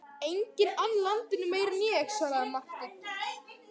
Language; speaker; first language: Icelandic; native; Icelandic